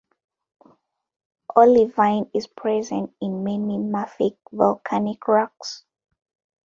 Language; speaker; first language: English; non-native, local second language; Ganda